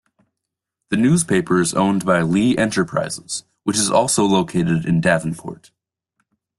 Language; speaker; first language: English; native; English